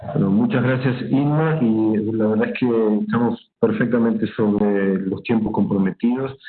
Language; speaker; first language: Spanish; native; Spanish